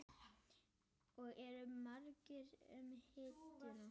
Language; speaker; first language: Icelandic; native; Icelandic